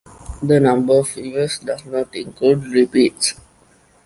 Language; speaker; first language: English; non-native, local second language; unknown